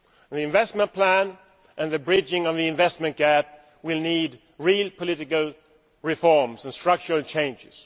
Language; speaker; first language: English; non-native, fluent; Swedish